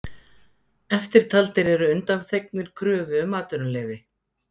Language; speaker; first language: Icelandic; native; Icelandic